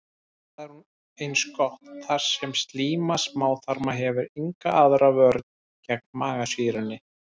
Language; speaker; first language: Icelandic; native; Icelandic